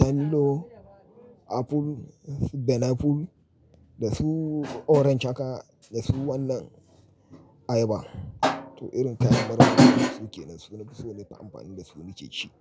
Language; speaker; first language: Hausa; native; Hausa